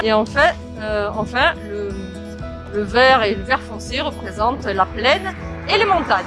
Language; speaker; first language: French; native; French